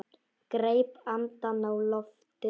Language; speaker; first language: Icelandic; non-native, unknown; Polish